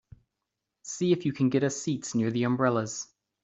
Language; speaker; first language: English; native; English